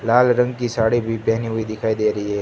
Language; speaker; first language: Hindi; non-native, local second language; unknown